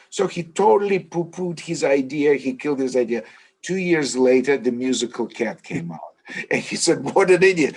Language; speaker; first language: English; non-native, fluent; Russian